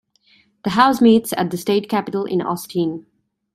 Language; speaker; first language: English; native; English